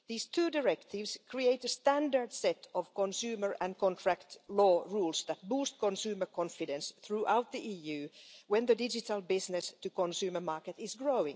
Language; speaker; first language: English; non-native, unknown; Finnish